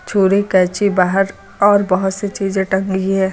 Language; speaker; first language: Hindi; native; Hindi